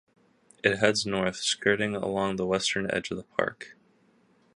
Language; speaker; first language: English; native; English